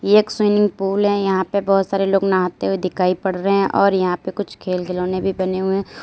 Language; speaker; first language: Hindi; native; Hindi